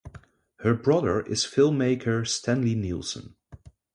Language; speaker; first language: English; non-native, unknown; Dutch